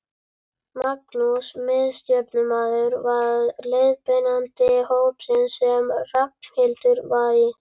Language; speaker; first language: Icelandic; native; Icelandic